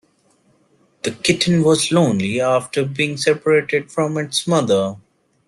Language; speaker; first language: English; non-native, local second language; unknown